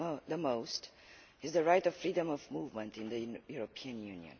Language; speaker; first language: English; non-native, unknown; Romanian